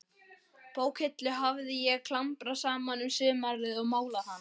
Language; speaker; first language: Icelandic; native; Icelandic